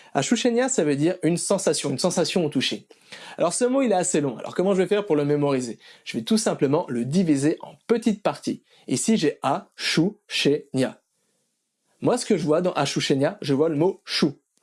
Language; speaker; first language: French; native; French